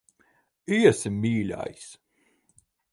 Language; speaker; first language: Latvian; non-native, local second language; Russian